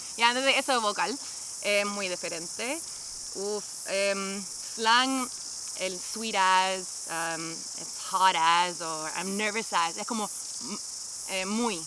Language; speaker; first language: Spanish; non-native, fluent; English